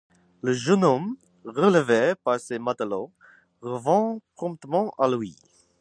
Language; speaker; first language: French; non-native, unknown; English